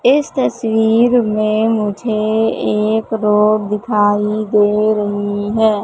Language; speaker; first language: Hindi; native; Hindi